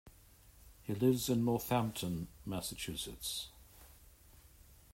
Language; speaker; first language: English; native; English